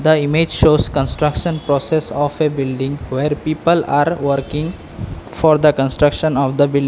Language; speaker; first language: English; non-native, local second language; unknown